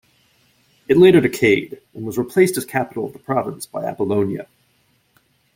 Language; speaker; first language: English; native; English